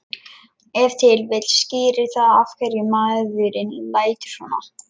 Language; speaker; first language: Icelandic; non-native, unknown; Lithuanian